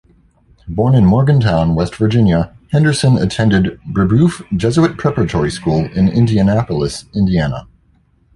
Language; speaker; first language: English; native; English